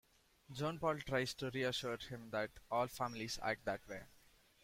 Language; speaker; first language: English; non-native, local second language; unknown